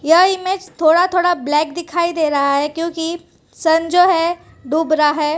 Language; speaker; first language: Hindi; non-native, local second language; Gujarati